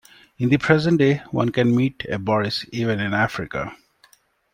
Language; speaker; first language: English; non-native, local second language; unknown